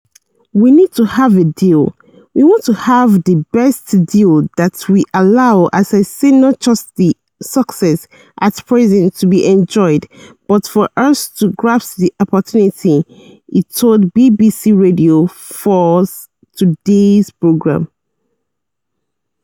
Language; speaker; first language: English; non-native, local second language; Yoruba